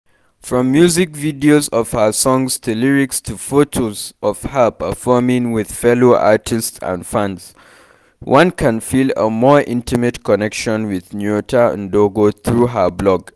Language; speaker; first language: English; non-native, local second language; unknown